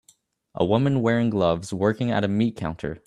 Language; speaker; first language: English; native; English